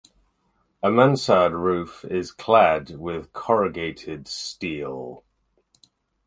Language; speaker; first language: English; native; English